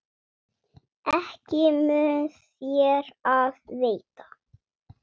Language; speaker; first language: Icelandic; non-native, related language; Swedish